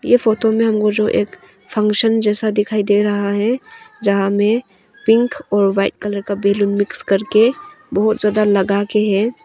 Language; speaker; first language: Hindi; early bilingual, other home language; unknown